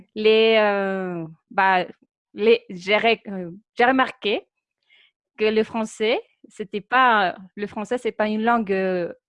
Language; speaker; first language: French; non-native, fluent; Spanish